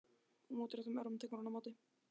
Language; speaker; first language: Icelandic; native; Icelandic